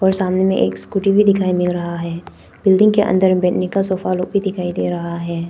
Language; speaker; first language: Hindi; non-native, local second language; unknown